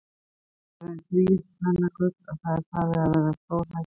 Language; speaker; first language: Icelandic; native; Icelandic